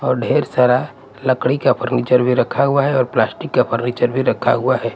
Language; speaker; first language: Hindi; non-native, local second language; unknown